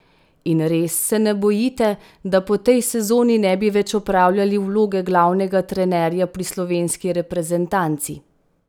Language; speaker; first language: Slovenian; native; Slovenian